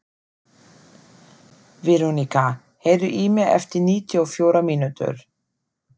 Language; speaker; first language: Icelandic; non-native, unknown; German